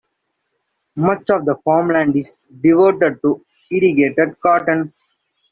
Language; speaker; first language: English; non-native, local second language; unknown